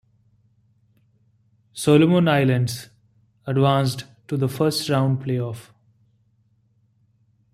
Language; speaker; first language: English; non-native, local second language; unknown